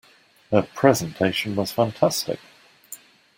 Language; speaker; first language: English; native; English